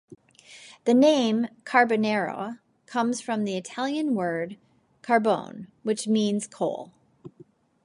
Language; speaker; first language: English; native; English